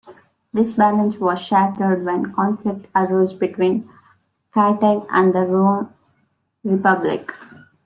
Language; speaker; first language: English; non-native, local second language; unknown